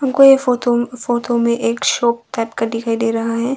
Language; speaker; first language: Hindi; non-native, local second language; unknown